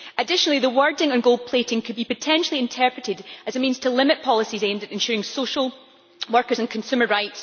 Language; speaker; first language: English; native; English